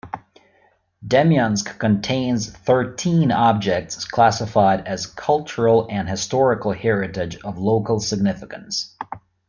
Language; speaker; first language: English; native; English